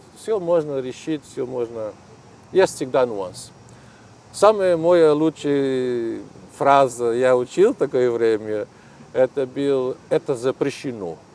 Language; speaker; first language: Russian; non-native, learner; Portuguese